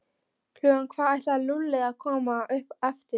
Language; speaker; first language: Icelandic; non-native, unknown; Polish